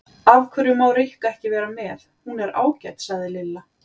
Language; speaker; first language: Icelandic; native; Icelandic